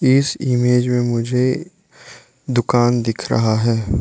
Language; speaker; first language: Hindi; non-native, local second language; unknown